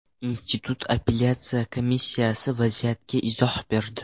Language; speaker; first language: Uzbek; non-native, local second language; Russian